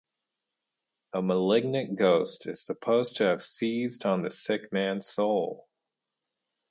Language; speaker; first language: English; native; English